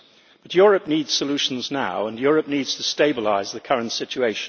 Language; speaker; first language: English; native; English